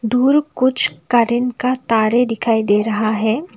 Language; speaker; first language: Hindi; non-native, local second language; Assamese